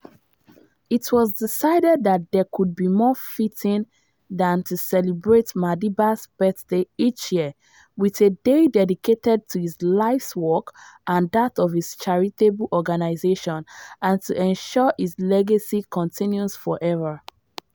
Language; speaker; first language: English; non-native, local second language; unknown